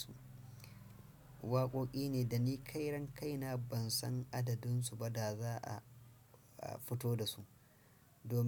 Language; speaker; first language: Hausa; non-native, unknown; Fula